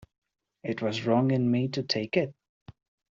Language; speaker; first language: English; non-native, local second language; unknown